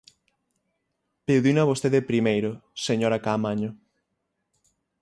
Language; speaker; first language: Galician; native; Galician